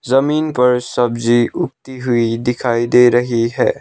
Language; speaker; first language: Hindi; non-native, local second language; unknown